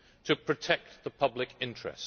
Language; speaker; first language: English; native; English